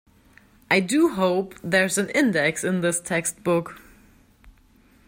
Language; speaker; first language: English; non-native, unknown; German